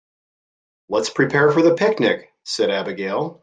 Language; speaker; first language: English; native; English